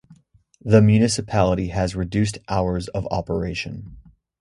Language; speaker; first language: English; native; English